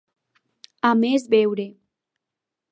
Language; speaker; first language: Catalan; non-native, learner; Spanish